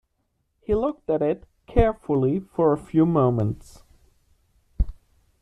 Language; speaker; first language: English; non-native, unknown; German